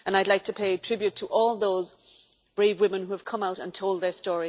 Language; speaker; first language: English; native; English